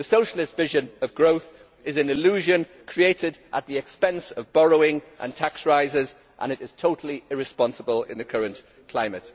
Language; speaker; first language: English; native; English